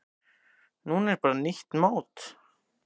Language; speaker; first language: Icelandic; native; Icelandic